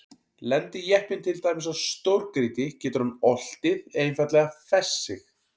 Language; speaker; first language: Icelandic; native; Icelandic